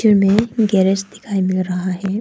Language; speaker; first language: Hindi; non-native, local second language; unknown